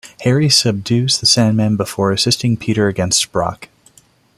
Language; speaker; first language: English; non-native, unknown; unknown